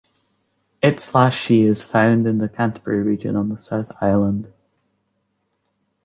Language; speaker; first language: English; native; English